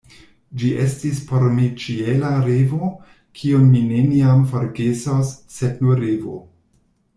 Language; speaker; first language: Esperanto; non-native, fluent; German